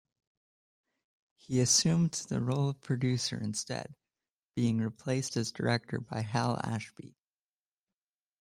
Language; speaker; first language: English; native; English